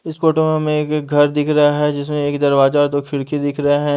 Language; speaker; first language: Hindi; native; Hindi